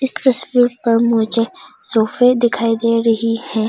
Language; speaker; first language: Hindi; non-native, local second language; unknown